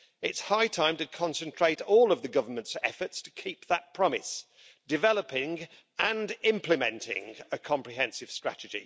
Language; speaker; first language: English; native; English